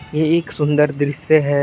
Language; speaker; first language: Hindi; non-native, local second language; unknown